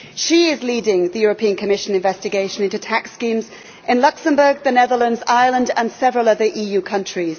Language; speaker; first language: English; native; English